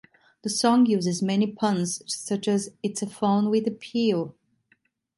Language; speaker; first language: English; non-native, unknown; Italian